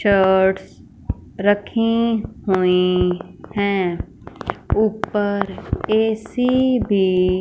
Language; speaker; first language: Hindi; non-native, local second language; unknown